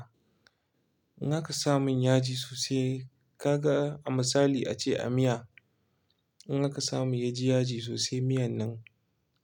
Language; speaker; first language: Hausa; non-native, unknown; Igbo